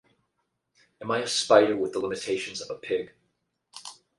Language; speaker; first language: English; native; English